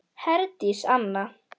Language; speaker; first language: Icelandic; native; Icelandic